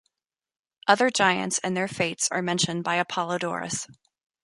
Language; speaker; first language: English; native; English